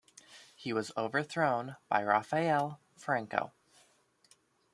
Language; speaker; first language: English; native; English